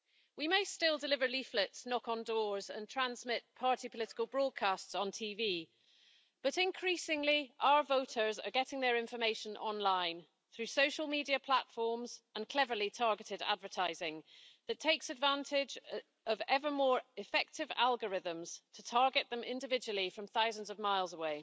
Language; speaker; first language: English; native; English